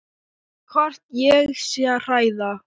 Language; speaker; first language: Icelandic; non-native, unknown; Thai